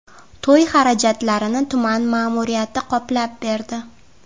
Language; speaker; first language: Uzbek; native; Uzbek